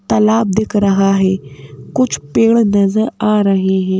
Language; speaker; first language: Hindi; native; Hindi